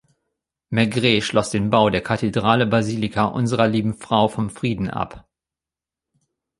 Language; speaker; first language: German; native; German